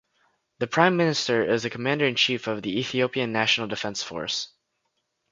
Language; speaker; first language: English; native; English